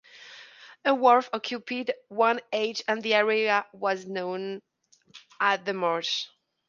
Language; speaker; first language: English; non-native, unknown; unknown